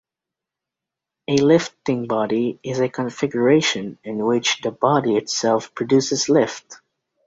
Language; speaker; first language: English; native; English